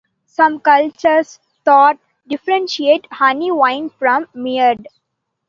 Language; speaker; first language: English; non-native, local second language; Tamil